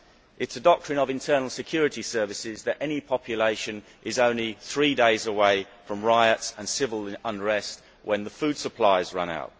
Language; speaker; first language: English; native; English